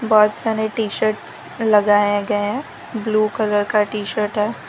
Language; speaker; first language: Hindi; non-native, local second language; Gujarati